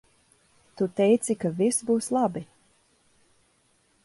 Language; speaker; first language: Latvian; early bilingual, heritage; Latvian